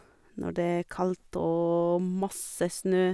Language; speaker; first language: Norwegian; non-native, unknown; Portuguese